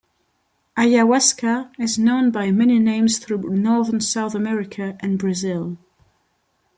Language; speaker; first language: English; non-native, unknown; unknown